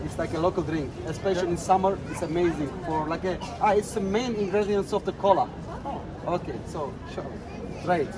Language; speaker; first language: English; non-native, fluent; Turkish